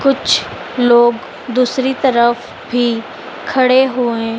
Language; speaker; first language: Hindi; native; Hindi